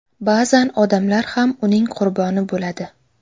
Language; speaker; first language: Uzbek; native; Uzbek